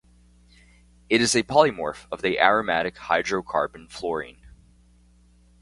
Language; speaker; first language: English; native; English